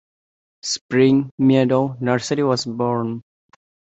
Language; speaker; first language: English; non-native, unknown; Bangla